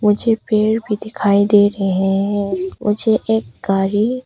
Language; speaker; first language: Hindi; early bilingual, other home language; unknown